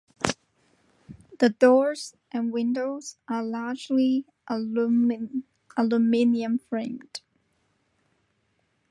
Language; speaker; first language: English; non-native, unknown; Cantonese